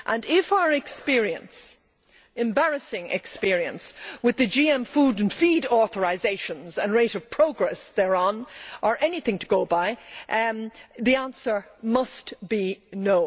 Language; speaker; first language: English; native; English